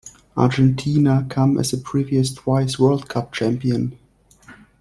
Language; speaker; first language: English; non-native, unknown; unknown